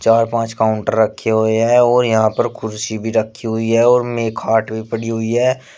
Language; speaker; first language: Hindi; native; Hindi